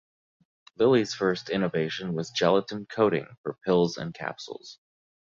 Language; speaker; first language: English; native; English